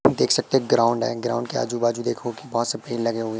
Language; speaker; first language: Hindi; native; Hindi